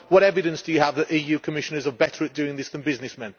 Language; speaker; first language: English; native; English